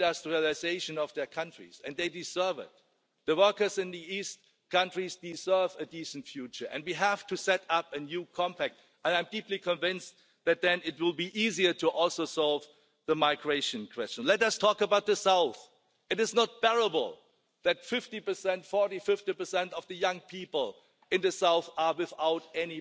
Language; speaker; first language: English; non-native, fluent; Polish